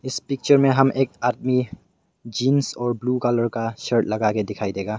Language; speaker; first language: Hindi; non-native, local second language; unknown